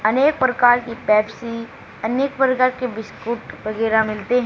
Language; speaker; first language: Hindi; native; Hindi